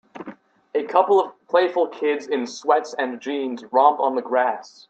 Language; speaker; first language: English; native; English